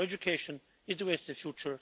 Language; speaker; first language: English; native; English